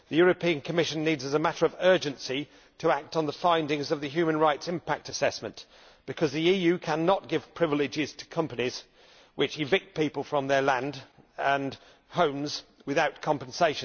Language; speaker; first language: English; native; English